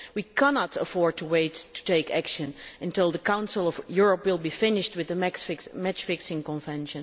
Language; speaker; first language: English; non-native, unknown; Dutch